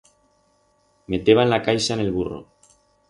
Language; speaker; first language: Aragonese; non-native, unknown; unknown